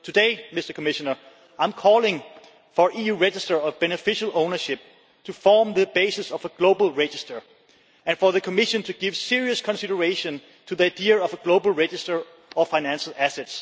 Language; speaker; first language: English; non-native, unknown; Danish